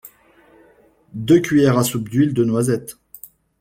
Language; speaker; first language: French; non-native, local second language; Malagasy